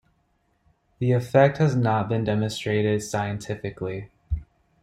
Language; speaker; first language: English; native; English